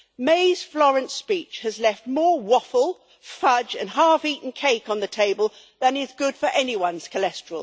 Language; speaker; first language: English; native; English